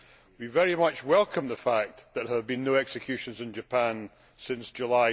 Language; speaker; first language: English; native; English